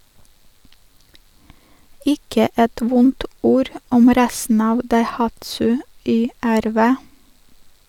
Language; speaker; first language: Norwegian; non-native, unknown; Russian